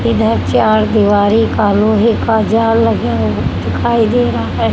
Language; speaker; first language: Hindi; native; Hindi